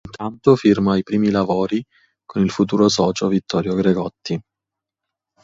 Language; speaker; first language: Italian; native; Italian